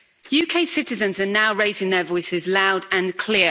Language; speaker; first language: English; native; English